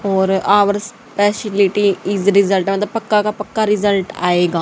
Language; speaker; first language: Hindi; native; Hindi